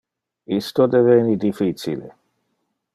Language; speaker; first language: Interlingua; non-native, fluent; Dutch